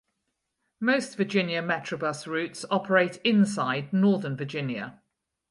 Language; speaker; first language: English; native; English